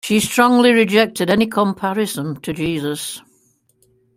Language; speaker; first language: English; native; English